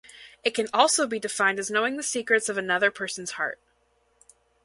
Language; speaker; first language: English; native; English